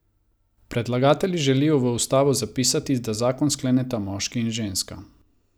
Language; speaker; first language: Slovenian; non-native, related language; Croatian